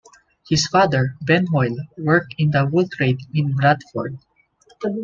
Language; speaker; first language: English; non-native, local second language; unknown